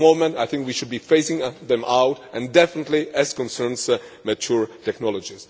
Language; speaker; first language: English; non-native, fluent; Czech